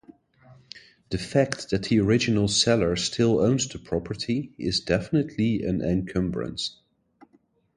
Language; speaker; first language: English; non-native, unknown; Dutch